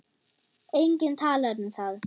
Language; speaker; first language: Icelandic; non-native, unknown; German